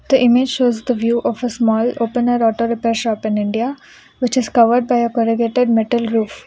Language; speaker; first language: English; non-native, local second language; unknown